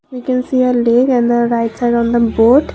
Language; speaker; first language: English; non-native, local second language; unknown